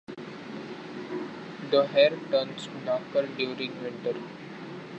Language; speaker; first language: English; non-native, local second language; Marathi